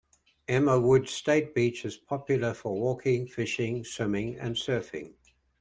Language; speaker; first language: English; native; English